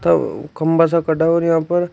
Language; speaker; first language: Hindi; native; Hindi